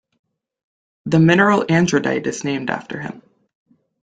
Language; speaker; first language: English; native; English